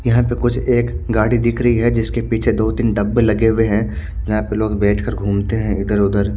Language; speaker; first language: Hindi; native; Hindi